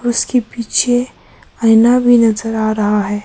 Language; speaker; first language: Hindi; early bilingual, other home language; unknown